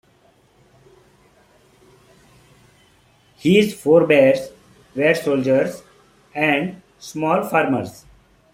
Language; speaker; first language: English; non-native, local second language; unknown